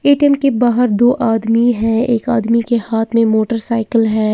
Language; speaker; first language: Hindi; native; Hindi